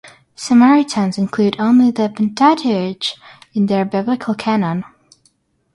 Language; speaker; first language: English; non-native, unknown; Russian